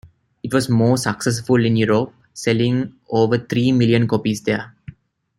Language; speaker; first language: English; non-native, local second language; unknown